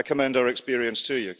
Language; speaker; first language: English; early bilingual, heritage; English